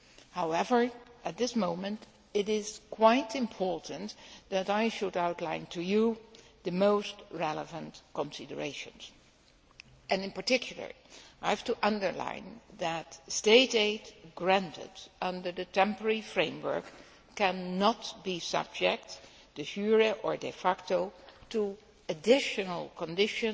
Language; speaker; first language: English; non-native, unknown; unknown